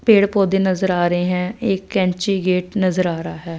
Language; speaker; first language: Hindi; non-native, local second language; Punjabi